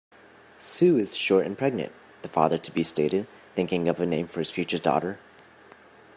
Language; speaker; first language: English; native; English